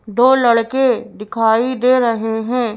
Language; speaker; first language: Hindi; native; Hindi